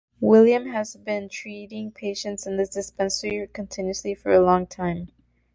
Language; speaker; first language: English; native; English